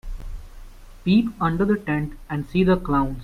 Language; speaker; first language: English; non-native, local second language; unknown